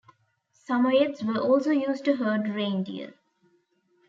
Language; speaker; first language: English; non-native, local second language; Tamil